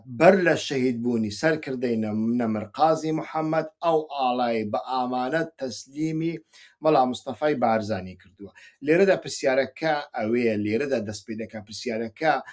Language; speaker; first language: Central Kurdish; non-native, local second language; Kurdish